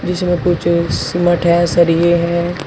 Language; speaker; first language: Hindi; native; Hindi